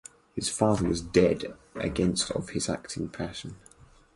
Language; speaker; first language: English; native; English